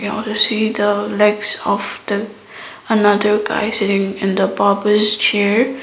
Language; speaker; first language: English; non-native, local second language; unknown